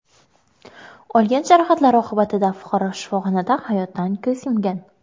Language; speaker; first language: Uzbek; non-native, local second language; Kara-Kalpak